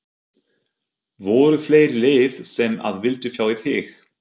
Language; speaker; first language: Icelandic; non-native, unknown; German